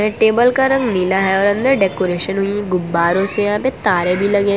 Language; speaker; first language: Hindi; non-native, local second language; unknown